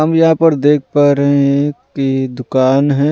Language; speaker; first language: Hindi; non-native, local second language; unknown